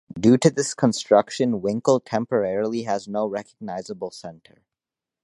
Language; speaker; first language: English; native; English